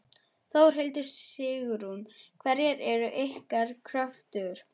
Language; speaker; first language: Icelandic; non-native, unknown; German